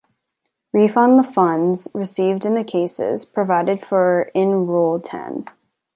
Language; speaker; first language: English; native; English